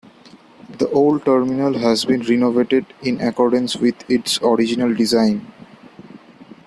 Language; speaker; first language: English; non-native, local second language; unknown